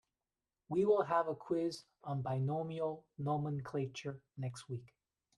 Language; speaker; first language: English; native; English